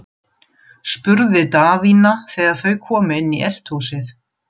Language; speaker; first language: Icelandic; non-native, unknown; German